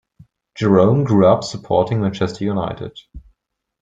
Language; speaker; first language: English; non-native, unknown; German